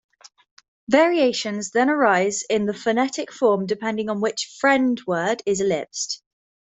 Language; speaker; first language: English; native; English